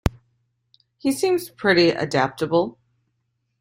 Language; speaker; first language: English; native; English